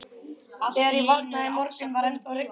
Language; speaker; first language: Icelandic; native; Icelandic